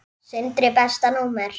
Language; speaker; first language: Icelandic; native; Icelandic